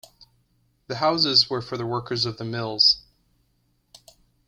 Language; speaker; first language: English; native; English